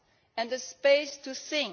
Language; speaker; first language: English; non-native, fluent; Italian